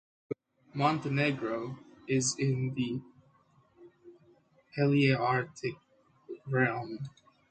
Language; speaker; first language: English; non-native, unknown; Indonesian